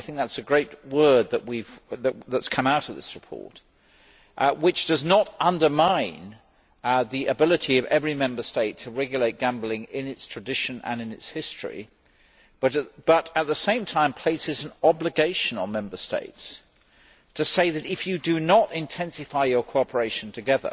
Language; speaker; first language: English; native; English